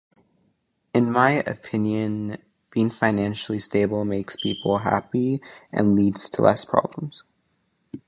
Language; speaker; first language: English; native; English